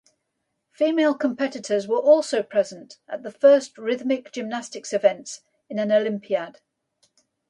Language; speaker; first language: English; native; English